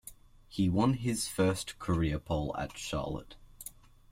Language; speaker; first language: English; native; English